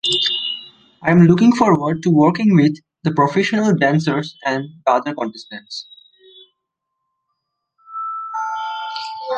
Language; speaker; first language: English; non-native, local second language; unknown